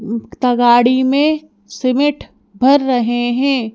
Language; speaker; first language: Hindi; native; Hindi